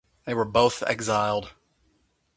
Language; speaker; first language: English; native; English